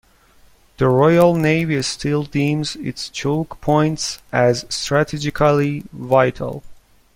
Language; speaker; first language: English; non-native, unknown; Persian